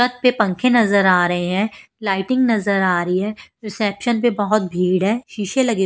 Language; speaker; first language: Hindi; non-native, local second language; Punjabi